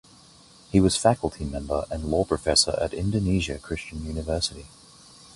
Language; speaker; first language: English; native; English